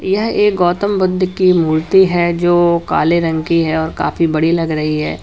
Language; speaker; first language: Hindi; native; Hindi